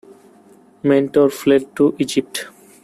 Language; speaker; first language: English; non-native, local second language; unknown